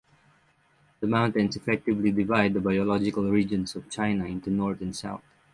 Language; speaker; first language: English; non-native, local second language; Filipino